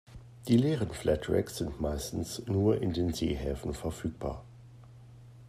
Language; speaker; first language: German; native; German